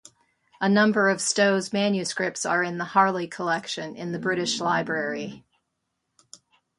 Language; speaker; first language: English; native; English